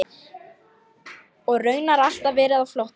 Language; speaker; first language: Icelandic; non-native, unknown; Lithuanian